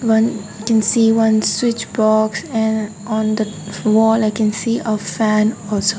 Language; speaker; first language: English; non-native, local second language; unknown